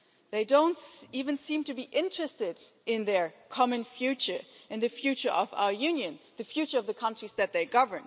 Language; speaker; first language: English; non-native, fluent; German